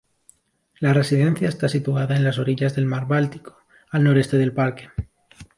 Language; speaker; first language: Spanish; non-native, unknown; English